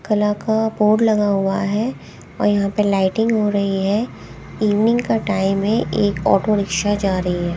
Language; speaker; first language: Hindi; native; Hindi